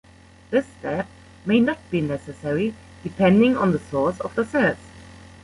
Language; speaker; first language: English; non-native, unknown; German